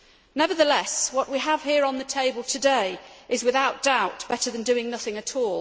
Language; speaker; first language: English; native; English